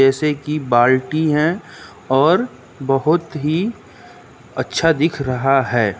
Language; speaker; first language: Hindi; native; Hindi